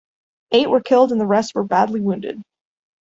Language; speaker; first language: English; native; English